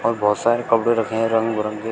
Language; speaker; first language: Hindi; native; Hindi